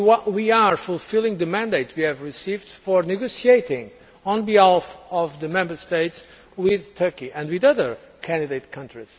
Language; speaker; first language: English; non-native, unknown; Portuguese